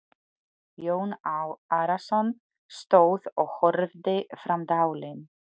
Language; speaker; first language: Icelandic; non-native, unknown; Polish